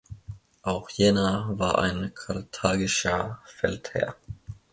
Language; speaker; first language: German; non-native, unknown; Finnish